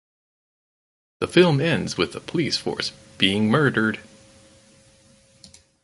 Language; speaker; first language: English; native; English